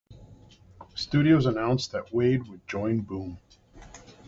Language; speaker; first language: English; native; English